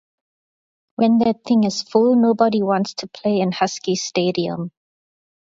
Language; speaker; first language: English; non-native, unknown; German